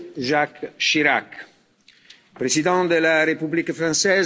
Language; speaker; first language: French; non-native, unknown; Italian